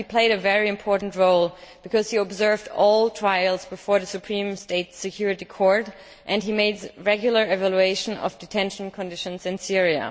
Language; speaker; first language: English; non-native, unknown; German